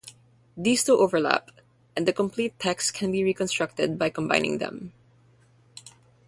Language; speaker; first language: English; non-native, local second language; Filipino